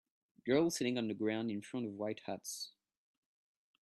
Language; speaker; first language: English; non-native, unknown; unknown